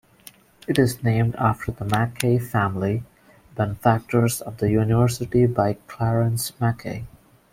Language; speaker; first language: English; non-native, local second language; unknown